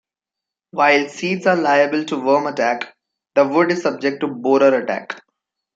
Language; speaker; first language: English; non-native, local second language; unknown